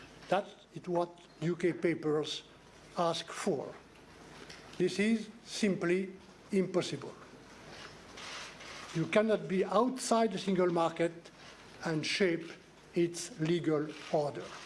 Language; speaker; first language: English; non-native, fluent; French